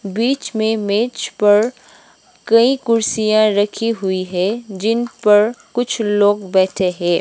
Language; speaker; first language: Hindi; non-native, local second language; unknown